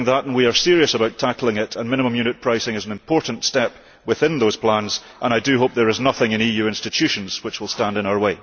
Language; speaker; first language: English; early bilingual, heritage; English